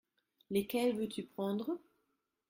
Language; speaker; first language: French; non-native, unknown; German